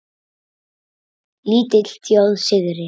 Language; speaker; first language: Icelandic; native; Icelandic